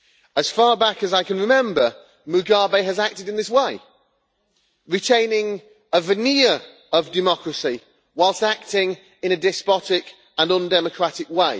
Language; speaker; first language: English; native; English